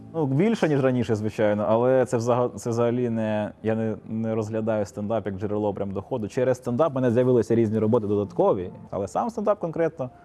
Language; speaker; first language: Ukrainian; non-native, local second language; Russian